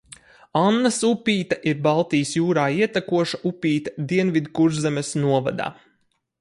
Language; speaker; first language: Latvian; native; Latvian